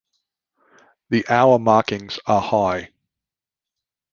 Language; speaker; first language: English; native; English